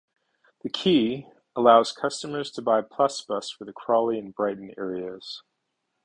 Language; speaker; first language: English; native; English